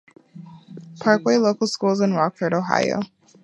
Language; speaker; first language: English; native; English